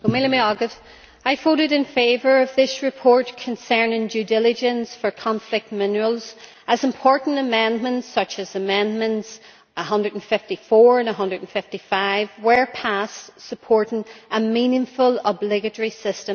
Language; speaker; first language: English; native; English